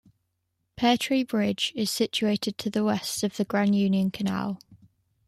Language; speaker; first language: English; native; English